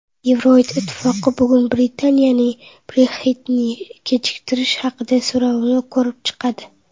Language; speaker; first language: Uzbek; non-native, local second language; Kara-Kalpak